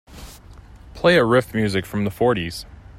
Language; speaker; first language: English; native; English